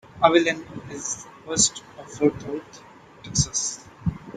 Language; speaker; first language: English; non-native, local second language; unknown